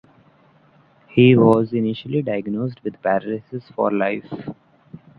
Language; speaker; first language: English; non-native, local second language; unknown